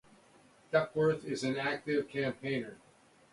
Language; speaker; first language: English; native; English